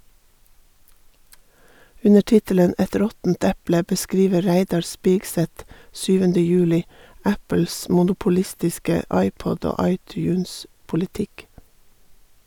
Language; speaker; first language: Norwegian; native; Norwegian